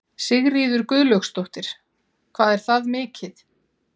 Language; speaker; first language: Icelandic; native; Icelandic